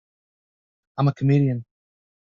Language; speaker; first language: English; native; English